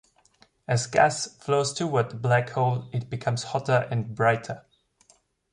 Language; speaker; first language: English; non-native, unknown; German